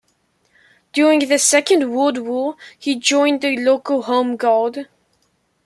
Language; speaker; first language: English; native; English